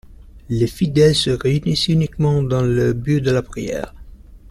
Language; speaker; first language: French; non-native, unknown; Italian